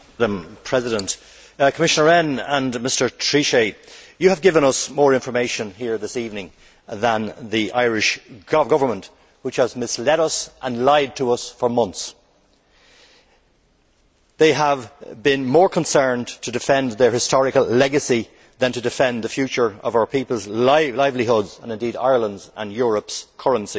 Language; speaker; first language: English; native; English